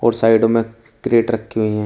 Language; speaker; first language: Hindi; native; Hindi